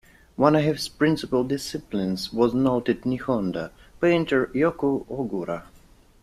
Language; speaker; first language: English; native; English